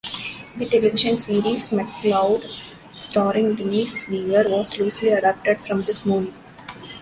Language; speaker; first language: English; non-native, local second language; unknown